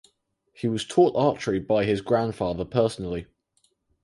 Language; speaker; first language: English; native; English